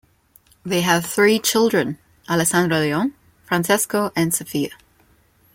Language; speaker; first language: English; non-native, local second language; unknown